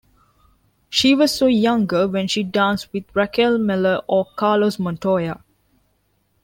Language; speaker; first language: English; non-native, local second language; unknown